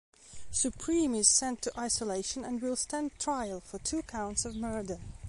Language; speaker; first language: English; non-native, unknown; Belarusian